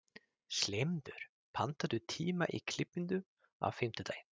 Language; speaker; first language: Icelandic; non-native, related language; Swedish